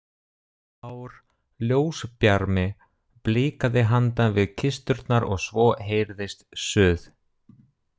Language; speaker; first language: Icelandic; non-native, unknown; Russian